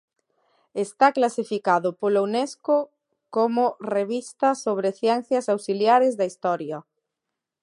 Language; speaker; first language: Galician; native; Galician